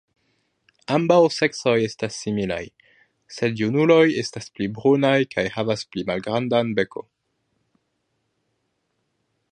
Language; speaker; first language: Esperanto; non-native, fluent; French